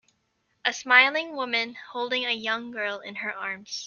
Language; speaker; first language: English; native; English